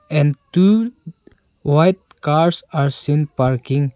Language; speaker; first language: English; non-native, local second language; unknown